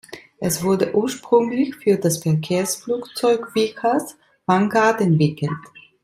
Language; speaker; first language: German; non-native, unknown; Italian